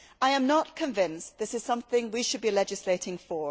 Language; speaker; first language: English; native; English